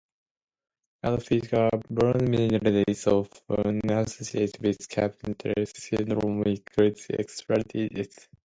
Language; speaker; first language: English; non-native, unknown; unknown